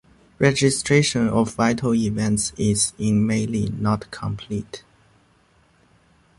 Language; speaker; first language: English; non-native, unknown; Chinese